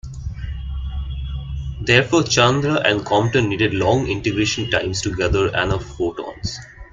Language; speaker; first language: English; non-native, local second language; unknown